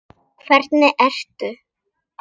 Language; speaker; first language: Icelandic; non-native, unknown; Polish